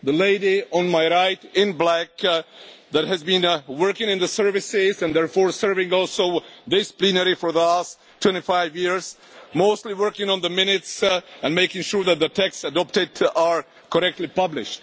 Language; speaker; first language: English; non-native, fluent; Czech